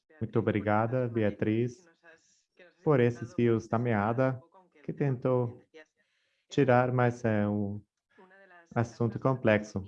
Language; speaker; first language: Portuguese; non-native, fluent; Spanish